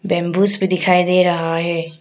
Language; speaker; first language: Hindi; non-native, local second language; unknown